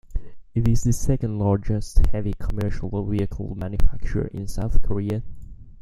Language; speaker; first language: English; native; English